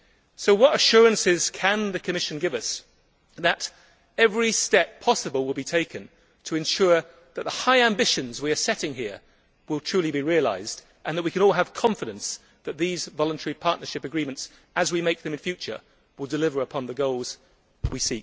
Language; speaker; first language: English; native; English